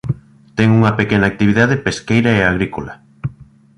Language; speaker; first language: Galician; native; Galician